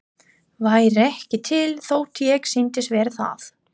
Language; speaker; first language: Icelandic; non-native, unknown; English